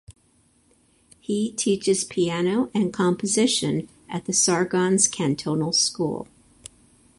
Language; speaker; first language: English; native; English